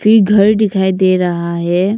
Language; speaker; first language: Hindi; non-native, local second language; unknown